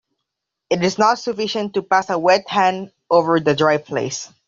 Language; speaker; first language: English; non-native, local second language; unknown